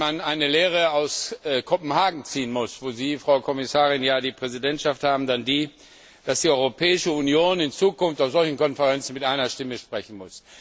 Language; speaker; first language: German; non-native, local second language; Luxembourgish